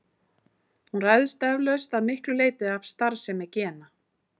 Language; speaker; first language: Icelandic; native; Icelandic